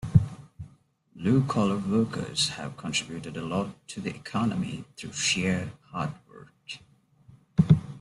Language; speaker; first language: English; non-native, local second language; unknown